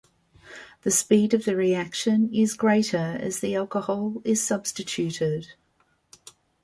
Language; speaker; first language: English; native; English